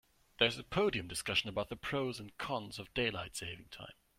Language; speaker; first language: English; non-native, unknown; German